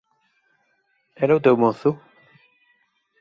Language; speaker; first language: Galician; native; Galician